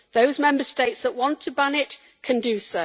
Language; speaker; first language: English; native; English